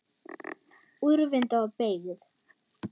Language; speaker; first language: Icelandic; non-native, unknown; German